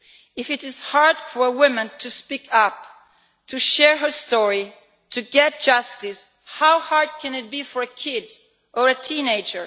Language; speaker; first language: English; non-native, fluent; Italian